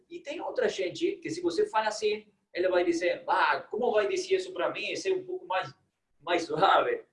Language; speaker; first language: Portuguese; non-native, fluent; Spanish